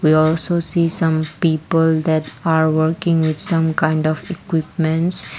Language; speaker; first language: English; non-native, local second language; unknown